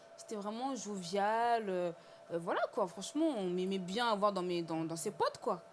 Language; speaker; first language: French; native; French